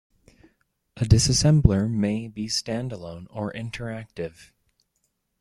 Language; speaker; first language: English; native; English